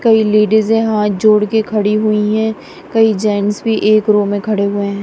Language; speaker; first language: Hindi; non-native, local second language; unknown